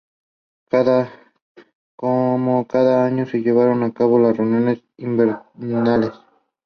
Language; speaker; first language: English; non-native, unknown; Spanish